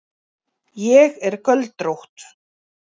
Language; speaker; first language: Icelandic; native; Icelandic